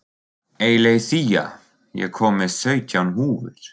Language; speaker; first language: Icelandic; non-native, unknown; German